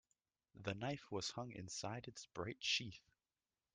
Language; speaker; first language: English; native; English